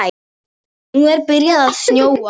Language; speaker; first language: Icelandic; non-native, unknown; Polish